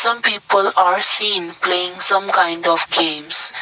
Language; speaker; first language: English; non-native, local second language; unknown